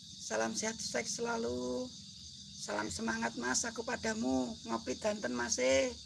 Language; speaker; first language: Indonesian; non-native, local second language; Javanese